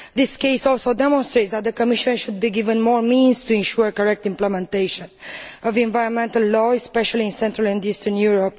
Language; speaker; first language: English; non-native, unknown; Romanian